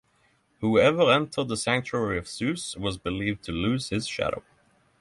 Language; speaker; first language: English; non-native, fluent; Norwegian